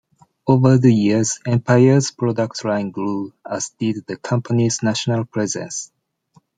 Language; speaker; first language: English; non-native, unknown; Japanese